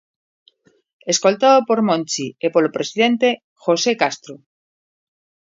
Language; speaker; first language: Galician; native; Galician